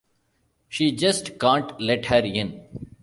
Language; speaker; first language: English; non-native, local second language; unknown